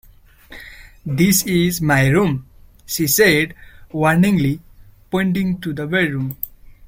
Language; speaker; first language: English; non-native, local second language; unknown